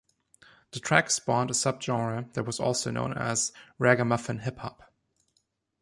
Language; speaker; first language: English; non-native, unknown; German